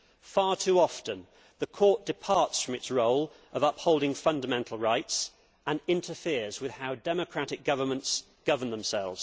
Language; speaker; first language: English; native; English